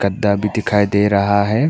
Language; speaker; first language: Hindi; non-native, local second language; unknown